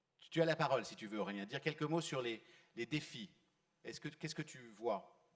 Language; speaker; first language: French; native; French